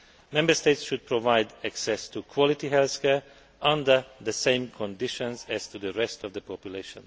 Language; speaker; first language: English; non-native, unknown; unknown